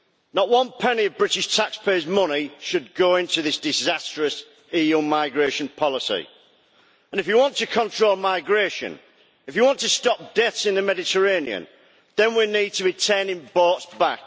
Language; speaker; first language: English; native; English